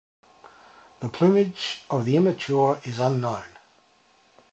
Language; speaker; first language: English; native; English